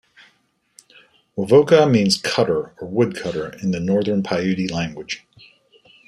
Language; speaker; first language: English; native; English